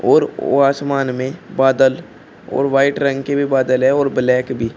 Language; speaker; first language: Hindi; native; Hindi